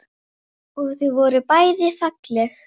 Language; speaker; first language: Icelandic; native; Icelandic